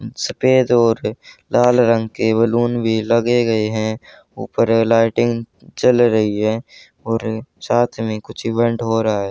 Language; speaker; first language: Hindi; native; Hindi